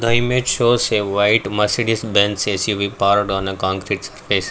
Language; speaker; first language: English; non-native, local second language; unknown